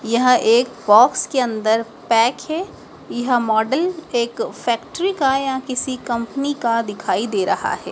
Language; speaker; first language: Hindi; native; Hindi